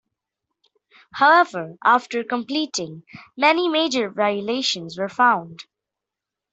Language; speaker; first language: English; non-native, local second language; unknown